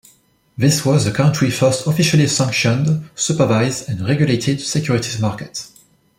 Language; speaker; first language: English; non-native, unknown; French